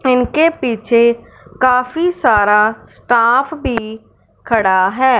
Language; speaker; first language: Hindi; non-native, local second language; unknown